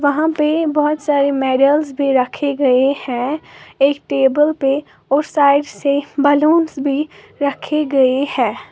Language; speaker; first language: Hindi; native; Hindi